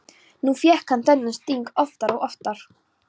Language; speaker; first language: Icelandic; non-native, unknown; Polish